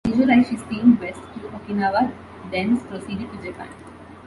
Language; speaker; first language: English; non-native, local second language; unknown